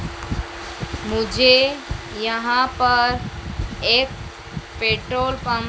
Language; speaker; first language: Hindi; native; Hindi